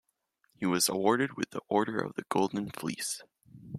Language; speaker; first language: English; native; English